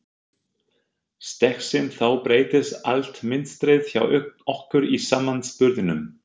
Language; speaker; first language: Icelandic; non-native, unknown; German